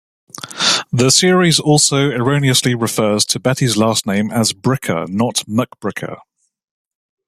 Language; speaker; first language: English; native; English